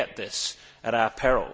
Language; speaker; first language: English; native; English